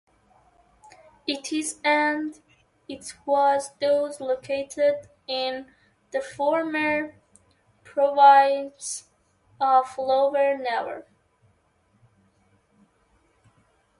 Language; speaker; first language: English; native; English